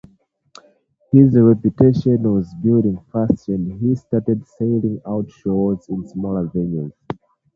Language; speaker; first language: English; native; English